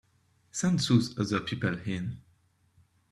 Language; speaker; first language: English; native; English